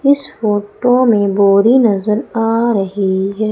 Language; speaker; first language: Hindi; native; Hindi